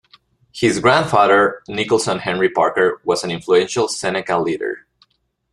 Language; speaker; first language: English; non-native, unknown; Spanish